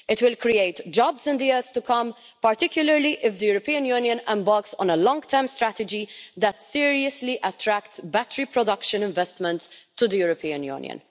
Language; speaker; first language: English; non-native, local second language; Maltese